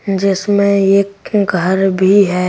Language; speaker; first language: Hindi; native; Hindi